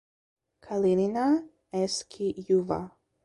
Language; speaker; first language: English; non-native, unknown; Belarusian